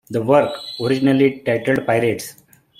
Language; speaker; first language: English; non-native, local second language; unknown